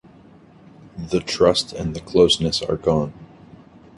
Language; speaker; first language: English; native; English